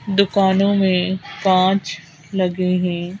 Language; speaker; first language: Hindi; native; Hindi